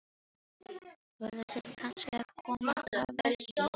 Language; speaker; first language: Icelandic; non-native, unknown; Filipino